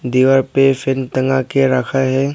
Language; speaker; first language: Hindi; non-native, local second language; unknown